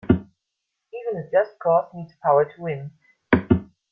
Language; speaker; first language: English; non-native, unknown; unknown